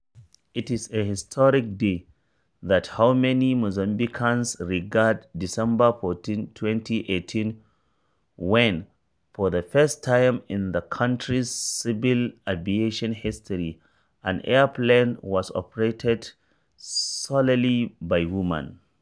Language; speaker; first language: English; non-native, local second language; Hausa